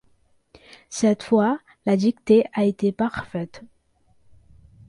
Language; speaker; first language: French; non-native, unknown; Portuguese